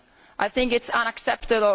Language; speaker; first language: English; non-native, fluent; Italian